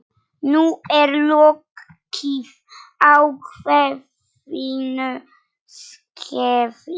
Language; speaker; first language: Icelandic; non-native, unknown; Polish